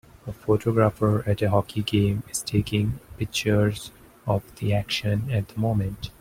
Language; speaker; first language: English; non-native, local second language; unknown